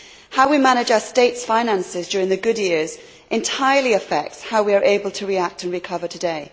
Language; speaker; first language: English; native; English